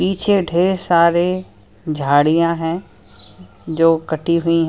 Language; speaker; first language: Hindi; native; Hindi